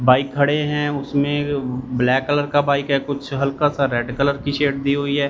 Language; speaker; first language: Hindi; non-native, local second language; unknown